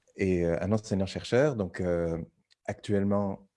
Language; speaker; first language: French; non-native, local second language; Arabic